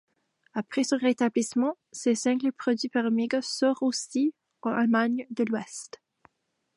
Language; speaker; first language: French; native; French